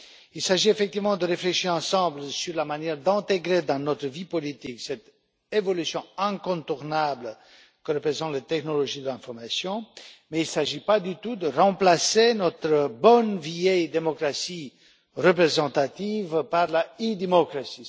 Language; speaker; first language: French; non-native, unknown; Romanian